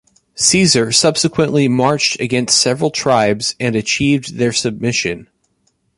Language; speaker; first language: English; native; English